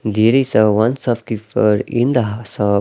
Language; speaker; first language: English; non-native, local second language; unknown